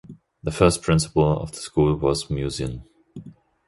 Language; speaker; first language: English; non-native, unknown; German